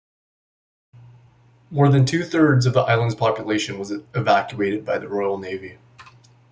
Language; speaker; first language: English; native; English